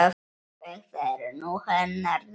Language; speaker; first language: Icelandic; non-native, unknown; Polish